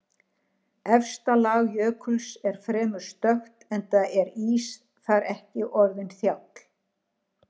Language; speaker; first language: Icelandic; native; Icelandic